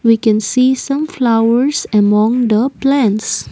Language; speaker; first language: English; non-native, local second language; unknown